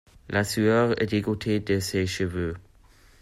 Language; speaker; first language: French; non-native, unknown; German